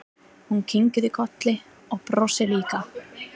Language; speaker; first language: Icelandic; non-native, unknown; English